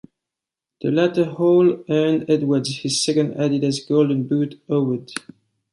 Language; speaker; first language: English; non-native, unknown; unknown